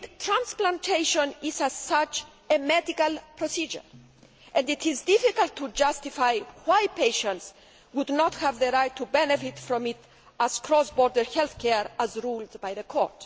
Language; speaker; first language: English; non-native, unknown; Greek